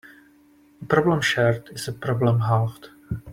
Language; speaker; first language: English; non-native, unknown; Czech